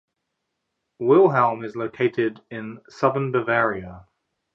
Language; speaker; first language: English; native; English